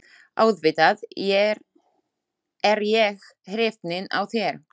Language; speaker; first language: Icelandic; non-native, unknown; Slovak